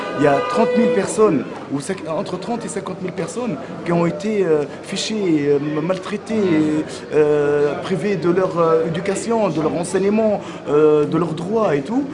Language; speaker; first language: French; non-native, local second language; Arabic